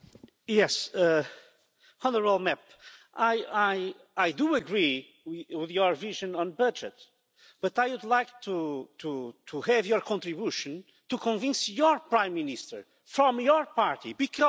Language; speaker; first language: English; non-native, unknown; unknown